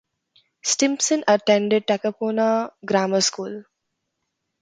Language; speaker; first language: English; non-native, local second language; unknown